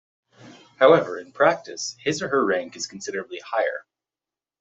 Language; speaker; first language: English; native; English